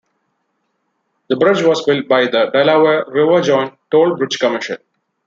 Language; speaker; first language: English; non-native, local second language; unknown